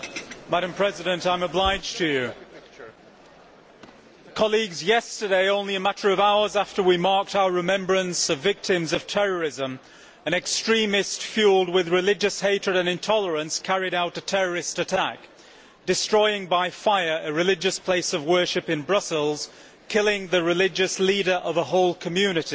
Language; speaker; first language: English; native; English